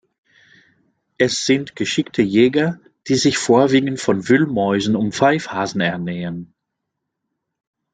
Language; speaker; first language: German; non-native, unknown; French